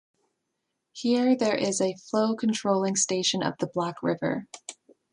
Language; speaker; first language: English; native; English